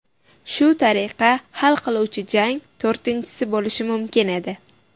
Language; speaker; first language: Uzbek; native; Uzbek